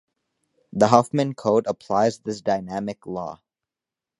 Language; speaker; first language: English; native; English